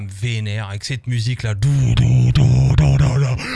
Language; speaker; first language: French; native; French